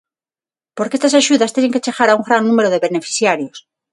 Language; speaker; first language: Galician; non-native, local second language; Spanish